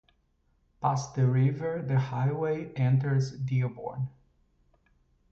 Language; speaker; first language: English; non-native, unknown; Portuguese